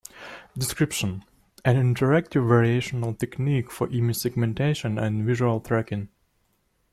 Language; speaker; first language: English; non-native, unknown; Russian